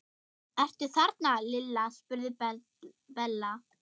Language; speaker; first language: Icelandic; non-native, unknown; German